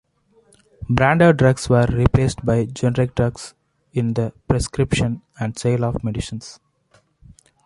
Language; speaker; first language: English; non-native, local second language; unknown